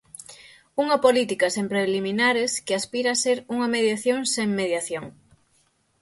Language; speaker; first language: Galician; native; Galician